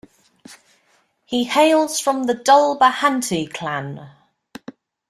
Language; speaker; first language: English; native; English